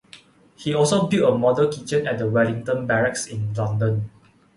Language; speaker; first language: English; non-native, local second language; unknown